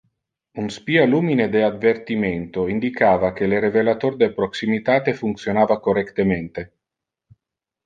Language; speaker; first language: Interlingua; non-native, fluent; Italian